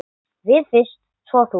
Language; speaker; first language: Icelandic; non-native, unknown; English